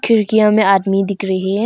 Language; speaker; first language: Hindi; non-native, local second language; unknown